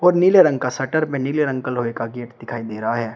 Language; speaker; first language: Hindi; native; Hindi